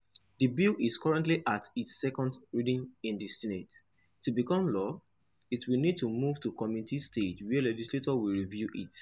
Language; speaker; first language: English; non-native, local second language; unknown